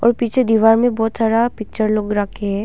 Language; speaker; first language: Hindi; non-native, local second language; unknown